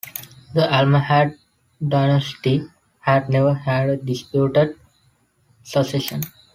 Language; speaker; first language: English; non-native, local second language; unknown